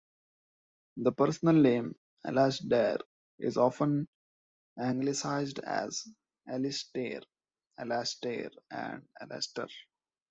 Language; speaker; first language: English; non-native, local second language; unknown